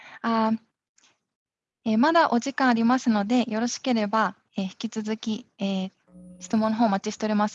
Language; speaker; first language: Japanese; native; Japanese